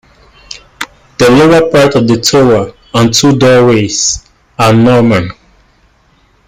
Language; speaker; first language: English; native; English